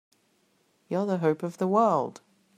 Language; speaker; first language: English; native; English